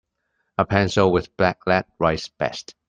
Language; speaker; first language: English; non-native, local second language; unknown